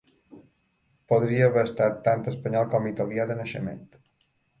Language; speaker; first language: Catalan; native; Catalan